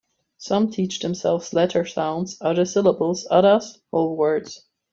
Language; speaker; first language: English; non-native, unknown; German